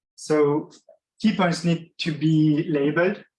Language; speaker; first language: English; non-native, fluent; French